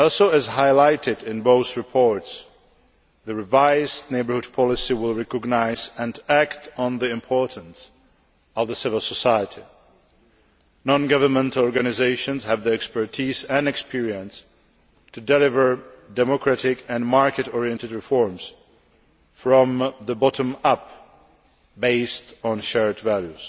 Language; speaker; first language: English; non-native, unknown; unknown